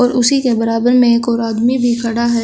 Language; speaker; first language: Hindi; native; Hindi